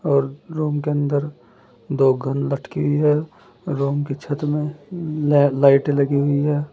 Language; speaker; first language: Hindi; native; Hindi